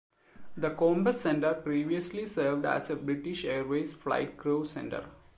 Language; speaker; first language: English; non-native, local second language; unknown